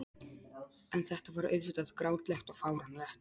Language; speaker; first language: Icelandic; non-native, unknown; Polish